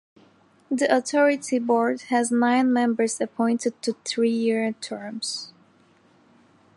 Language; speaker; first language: English; non-native, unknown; Turkish